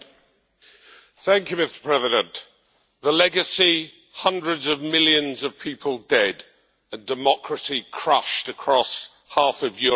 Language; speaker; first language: English; native; English